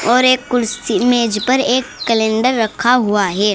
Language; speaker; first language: Hindi; native; Hindi